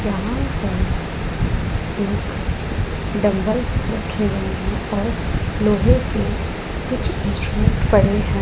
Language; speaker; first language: Hindi; non-native, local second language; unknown